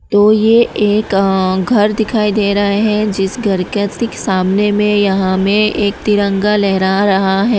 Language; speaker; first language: Hindi; non-native, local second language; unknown